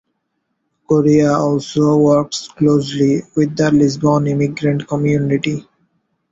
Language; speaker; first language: English; non-native, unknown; Bangla